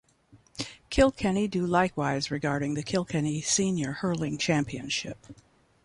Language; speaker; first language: English; native; English